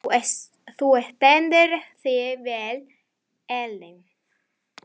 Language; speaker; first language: Icelandic; non-native, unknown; Spanish